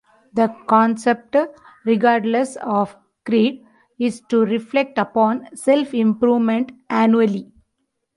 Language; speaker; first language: English; non-native, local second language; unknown